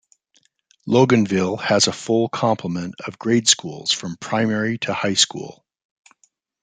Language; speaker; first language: English; native; English